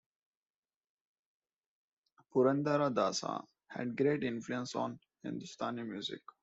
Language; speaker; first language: English; non-native, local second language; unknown